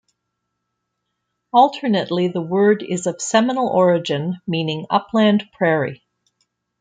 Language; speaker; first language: English; native; English